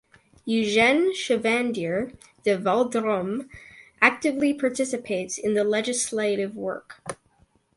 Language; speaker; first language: English; native; English